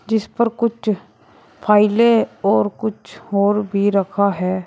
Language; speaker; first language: Hindi; native; Hindi